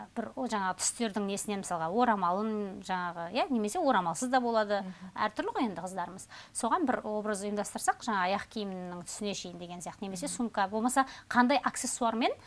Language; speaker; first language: Kazakh; native; Kazakh